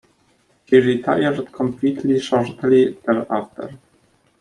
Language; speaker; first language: English; non-native, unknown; Polish